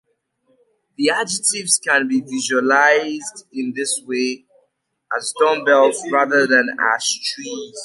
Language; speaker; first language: English; native; English